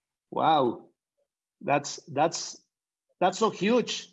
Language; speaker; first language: English; non-native, fluent; Spanish